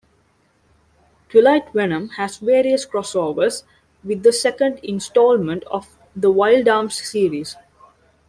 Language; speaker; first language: English; non-native, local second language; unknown